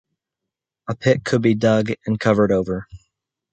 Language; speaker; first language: English; native; English